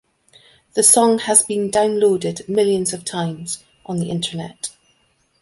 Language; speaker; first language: English; native; English